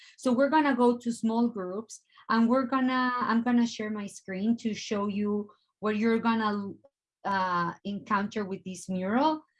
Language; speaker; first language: English; non-native, fluent; Spanish